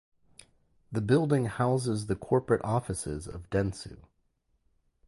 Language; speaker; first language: English; native; English